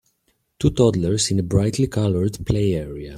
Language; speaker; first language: English; native; English